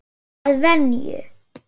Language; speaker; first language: Icelandic; non-native, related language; Swedish